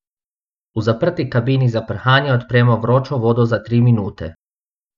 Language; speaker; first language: Slovenian; non-native, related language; Bosnian